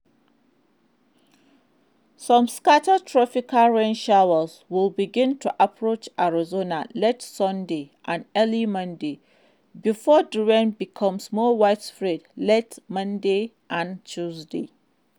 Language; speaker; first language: English; non-native, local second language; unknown